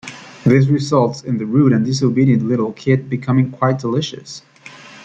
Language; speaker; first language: English; native; English